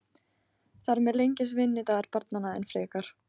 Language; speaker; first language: Icelandic; non-native, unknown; Polish